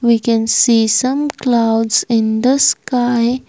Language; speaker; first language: English; non-native, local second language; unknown